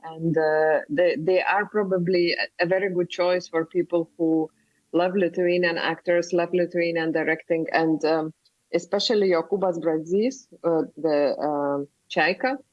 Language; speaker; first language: English; non-native, fluent; Lithuanian